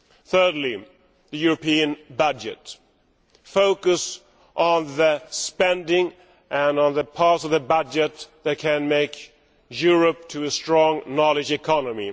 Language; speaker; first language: English; non-native, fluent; Swedish